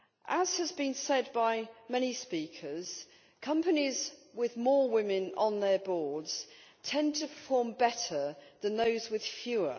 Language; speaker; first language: English; native; English